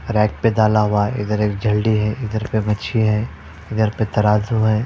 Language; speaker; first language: Hindi; non-native, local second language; Punjabi